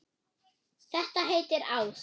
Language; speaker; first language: Icelandic; non-native, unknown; German